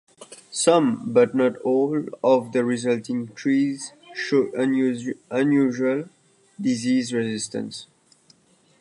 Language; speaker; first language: English; native; English